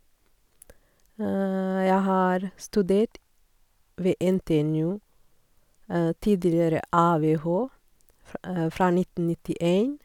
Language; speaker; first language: Norwegian; non-native, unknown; Sinhala